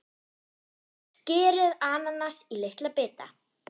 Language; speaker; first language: Icelandic; non-native, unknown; German